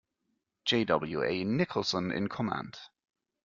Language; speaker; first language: English; non-native, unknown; German